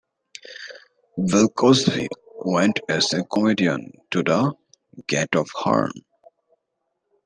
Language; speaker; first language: English; native; English